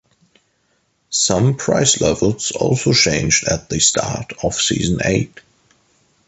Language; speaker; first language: English; non-native, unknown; German